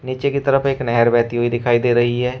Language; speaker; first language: Hindi; native; Hindi